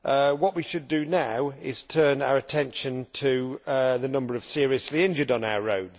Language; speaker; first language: English; native; English